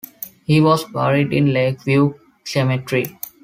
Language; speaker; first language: English; non-native, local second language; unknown